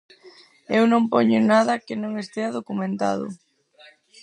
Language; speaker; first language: Galician; non-native, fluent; Spanish